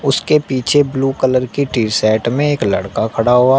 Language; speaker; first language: Hindi; native; Hindi